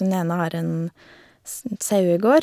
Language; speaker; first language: Norwegian; native; Norwegian